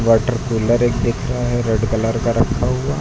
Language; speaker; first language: Hindi; native; Hindi